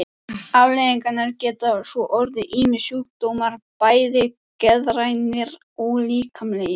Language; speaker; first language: Icelandic; native; Icelandic